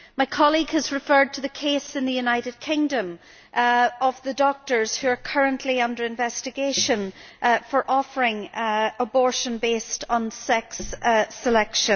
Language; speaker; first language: English; native; English